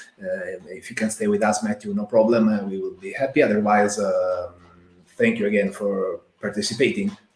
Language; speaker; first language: English; non-native, fluent; Italian